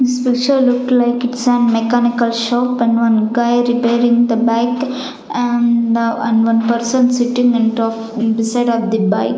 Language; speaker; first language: English; non-native, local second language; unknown